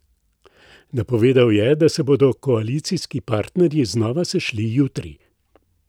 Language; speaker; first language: Slovenian; native; Slovenian